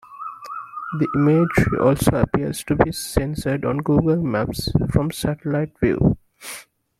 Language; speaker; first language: English; non-native, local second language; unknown